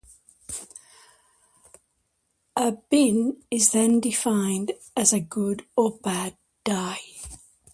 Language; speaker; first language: English; native; English